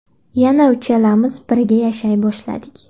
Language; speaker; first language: Uzbek; native; Uzbek